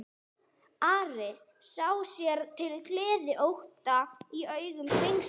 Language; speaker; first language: Icelandic; non-native, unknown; English